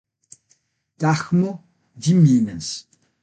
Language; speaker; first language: Portuguese; non-native, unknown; Spanish